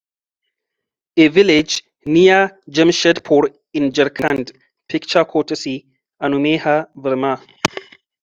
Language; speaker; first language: English; non-native, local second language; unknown